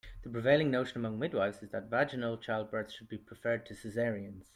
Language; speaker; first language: English; native; English